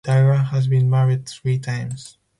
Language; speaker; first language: English; non-native, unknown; Spanish